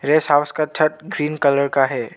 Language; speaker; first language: Hindi; non-native, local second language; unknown